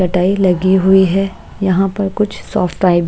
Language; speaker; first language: Hindi; non-native, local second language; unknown